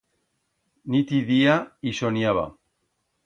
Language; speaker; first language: Aragonese; native; Aragonese